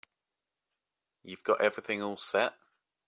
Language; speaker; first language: English; native; English